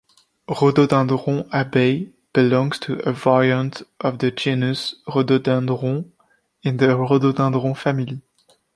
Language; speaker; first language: English; non-native, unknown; French